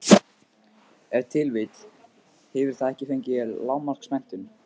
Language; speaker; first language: Icelandic; native; Icelandic